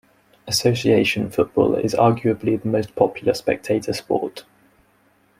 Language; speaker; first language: English; native; English